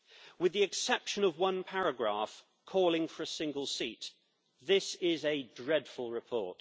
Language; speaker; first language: English; native; English